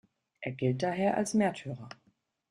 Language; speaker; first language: German; native; German